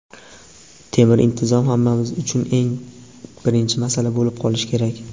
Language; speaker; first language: Uzbek; native; Uzbek